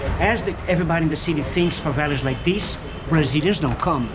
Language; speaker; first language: English; non-native, fluent; Portuguese